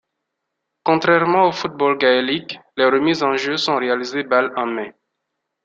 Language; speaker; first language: French; non-native, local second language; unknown